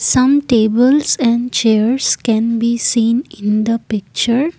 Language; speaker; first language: English; non-native, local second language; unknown